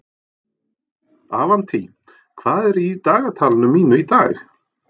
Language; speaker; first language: Icelandic; non-native, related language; Norwegian